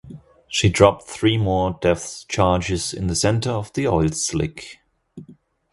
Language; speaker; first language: English; non-native, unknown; German